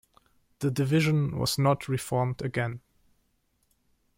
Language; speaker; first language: English; non-native, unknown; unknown